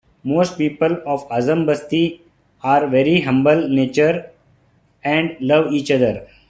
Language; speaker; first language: English; non-native, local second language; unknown